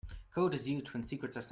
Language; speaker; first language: English; native; English